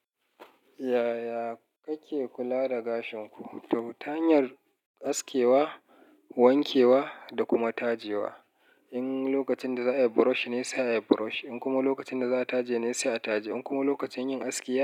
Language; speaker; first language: Hausa; native; Hausa